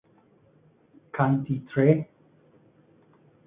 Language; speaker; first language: English; native; English